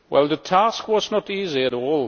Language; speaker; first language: English; non-native, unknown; Czech